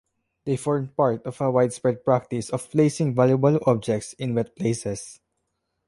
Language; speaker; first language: English; non-native, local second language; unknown